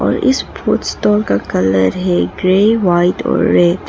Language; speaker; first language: Hindi; non-native, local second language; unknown